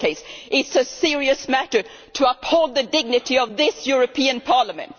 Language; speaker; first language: English; non-native, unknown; Swedish